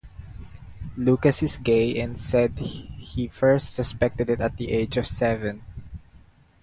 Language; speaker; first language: English; non-native, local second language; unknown